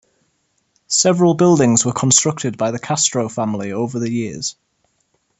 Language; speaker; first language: English; native; English